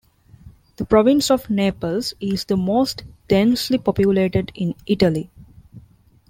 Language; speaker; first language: English; non-native, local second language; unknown